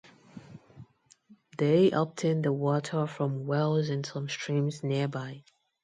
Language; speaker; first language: English; non-native, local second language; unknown